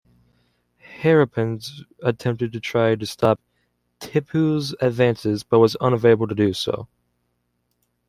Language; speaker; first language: English; native; English